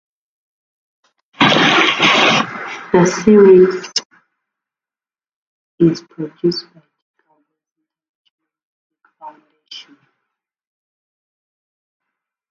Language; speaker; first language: English; native; English